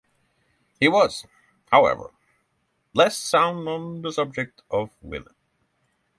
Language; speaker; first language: English; non-native, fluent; Norwegian